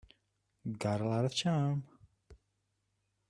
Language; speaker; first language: English; non-native, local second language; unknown